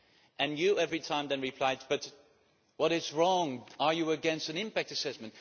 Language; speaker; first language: English; non-native, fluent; Dutch